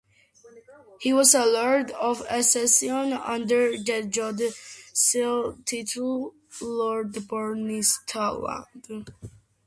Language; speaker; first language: English; non-native, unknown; Georgian